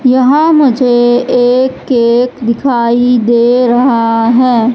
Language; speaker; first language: Hindi; native; Hindi